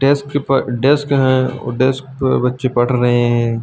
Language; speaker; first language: Hindi; native; Hindi